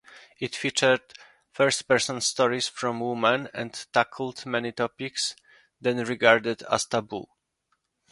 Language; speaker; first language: English; non-native, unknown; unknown